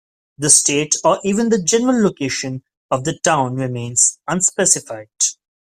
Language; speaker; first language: English; non-native, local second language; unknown